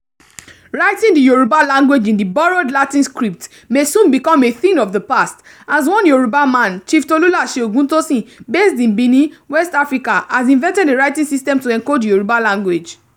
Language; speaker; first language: English; non-native, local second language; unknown